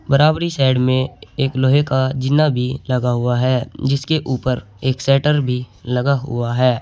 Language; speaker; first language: Hindi; native; Hindi